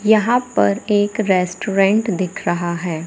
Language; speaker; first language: Hindi; native; Hindi